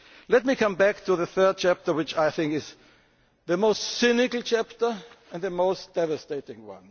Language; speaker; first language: English; non-native, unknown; German